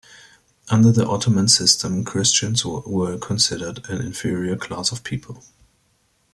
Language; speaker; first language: English; native; English